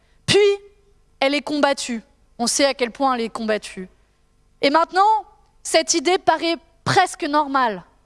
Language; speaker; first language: French; native; French